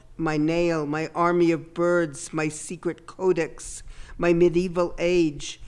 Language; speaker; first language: English; native; English